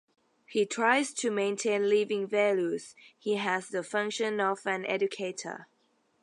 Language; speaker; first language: English; non-native, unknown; Thai